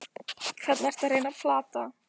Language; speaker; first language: Icelandic; native; Icelandic